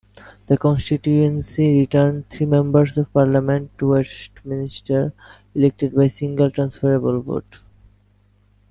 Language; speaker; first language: English; non-native, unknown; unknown